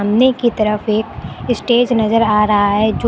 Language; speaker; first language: Hindi; native; Hindi